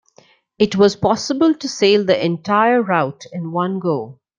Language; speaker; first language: English; non-native, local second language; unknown